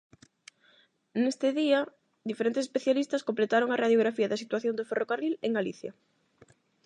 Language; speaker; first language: Galician; non-native, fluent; Spanish